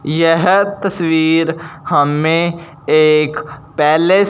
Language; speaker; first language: Hindi; non-native, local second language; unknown